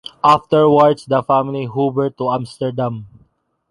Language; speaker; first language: English; non-native, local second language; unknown